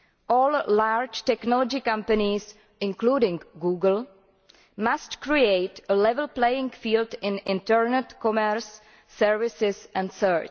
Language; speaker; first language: English; non-native, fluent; Czech